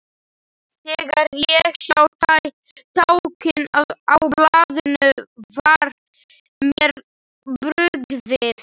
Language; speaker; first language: Icelandic; non-native, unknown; Slovak